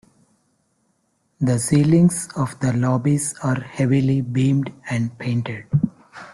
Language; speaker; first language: English; non-native, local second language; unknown